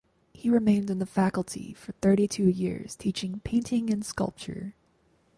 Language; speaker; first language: English; native; English